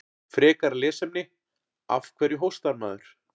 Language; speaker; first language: Icelandic; native; Icelandic